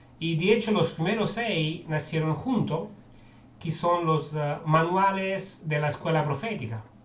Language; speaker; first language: Spanish; non-native, fluent; Italian